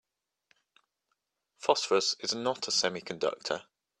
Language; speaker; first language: English; native; English